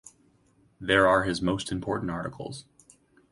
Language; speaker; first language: English; native; English